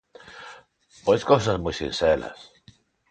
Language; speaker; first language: Galician; non-native, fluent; Spanish